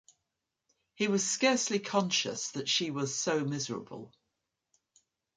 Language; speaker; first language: English; native; English